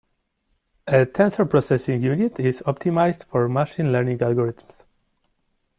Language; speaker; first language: English; non-native, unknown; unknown